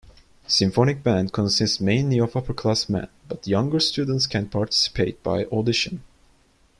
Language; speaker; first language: English; non-native, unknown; Turkish